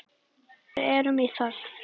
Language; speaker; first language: Icelandic; native; Icelandic